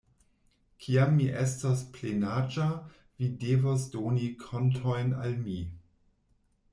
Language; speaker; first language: Esperanto; non-native, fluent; German